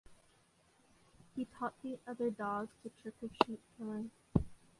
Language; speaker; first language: English; non-native, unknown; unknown